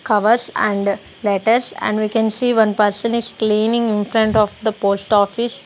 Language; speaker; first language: English; non-native, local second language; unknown